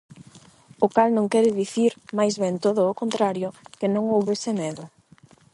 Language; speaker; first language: Galician; non-native, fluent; Spanish